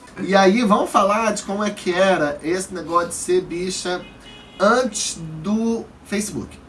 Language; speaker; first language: Portuguese; native; Portuguese